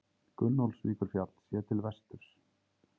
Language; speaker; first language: Icelandic; native; Icelandic